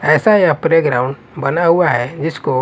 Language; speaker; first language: Hindi; non-native, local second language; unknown